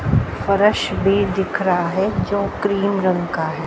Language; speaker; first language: Hindi; native; Hindi